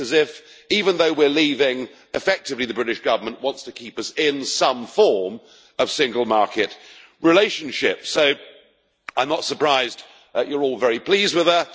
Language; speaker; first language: English; native; English